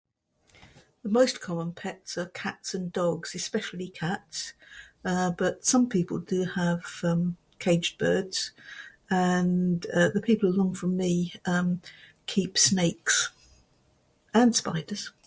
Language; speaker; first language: English; native; English